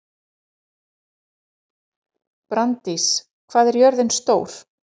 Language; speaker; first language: Icelandic; native; Icelandic